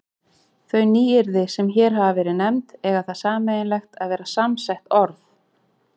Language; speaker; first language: Icelandic; native; Icelandic